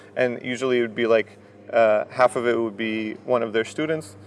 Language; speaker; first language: English; early bilingual, other home language; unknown